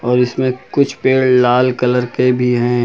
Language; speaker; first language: Hindi; native; Hindi